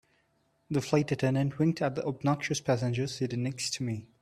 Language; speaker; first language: English; non-native, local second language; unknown